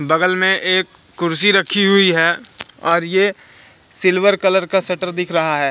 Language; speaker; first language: Hindi; native; Hindi